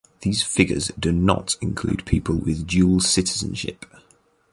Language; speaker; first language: English; native; English